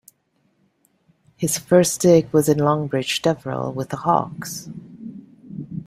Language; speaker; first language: English; native; English